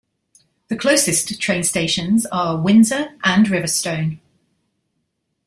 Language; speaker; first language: English; native; English